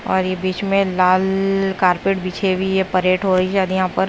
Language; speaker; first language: Hindi; non-native, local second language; Punjabi